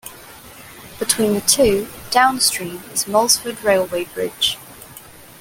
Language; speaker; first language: English; non-native, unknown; Cantonese